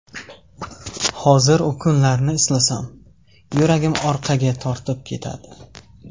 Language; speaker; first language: Uzbek; non-native, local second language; Tajik